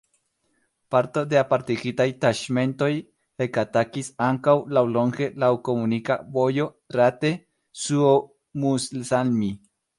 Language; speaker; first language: Esperanto; non-native, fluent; Spanish